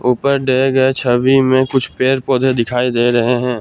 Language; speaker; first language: Hindi; non-native, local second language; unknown